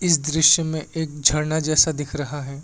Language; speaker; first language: Hindi; non-native, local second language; Assamese